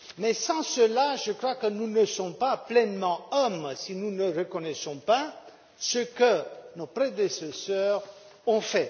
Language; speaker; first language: French; non-native, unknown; Romanian